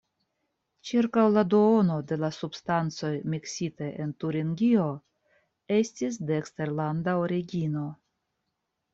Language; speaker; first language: Esperanto; non-native, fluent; Russian